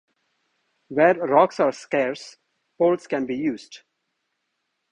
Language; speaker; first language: English; non-native, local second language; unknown